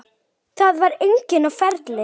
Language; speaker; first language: Icelandic; native; Icelandic